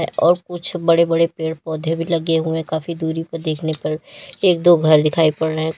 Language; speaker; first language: Hindi; native; Hindi